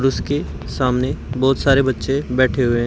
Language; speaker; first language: Hindi; native; Hindi